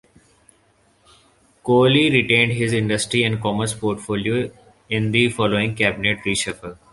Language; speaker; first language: English; non-native, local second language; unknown